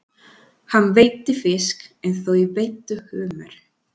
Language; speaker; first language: Icelandic; non-native, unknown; Spanish